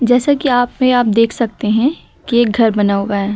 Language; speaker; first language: Hindi; native; Hindi